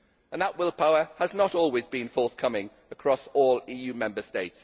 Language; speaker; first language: English; native; English